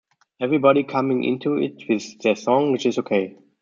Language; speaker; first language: English; non-native, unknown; German